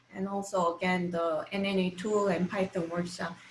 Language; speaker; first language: English; non-native, fluent; Korean